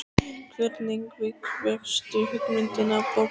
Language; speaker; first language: Icelandic; native; Icelandic